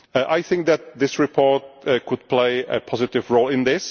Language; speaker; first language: English; non-native, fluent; Czech